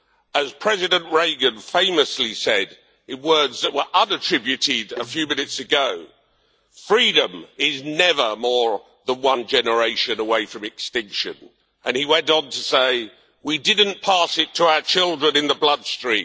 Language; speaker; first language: English; native; English